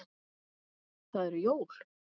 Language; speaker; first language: Icelandic; native; Icelandic